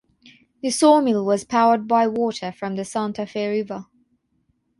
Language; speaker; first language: English; non-native, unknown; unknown